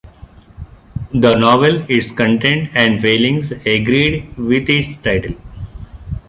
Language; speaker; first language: English; non-native, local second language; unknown